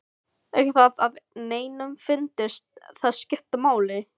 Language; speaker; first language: Icelandic; non-native, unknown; Filipino